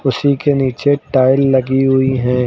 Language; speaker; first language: Hindi; native; Hindi